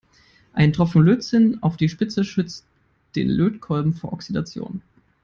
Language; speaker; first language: English; non-native, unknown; German